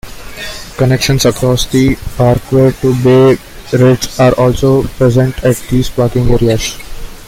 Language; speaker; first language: English; non-native, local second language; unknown